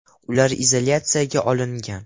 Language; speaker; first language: Uzbek; non-native, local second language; Russian